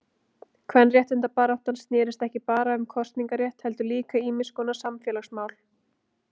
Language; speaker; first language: Icelandic; native; Icelandic